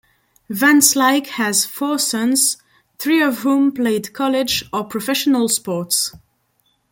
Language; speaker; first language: English; non-native, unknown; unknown